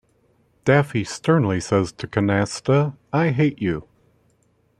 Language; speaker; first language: English; native; English